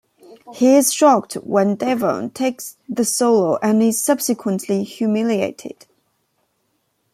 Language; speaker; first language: English; non-native, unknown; Chinese